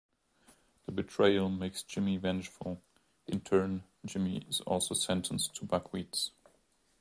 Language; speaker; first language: English; non-native, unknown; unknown